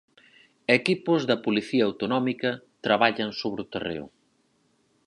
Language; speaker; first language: Galician; native; Galician